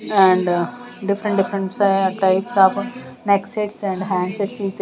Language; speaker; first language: English; non-native, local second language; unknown